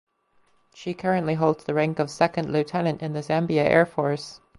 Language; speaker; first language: English; native; English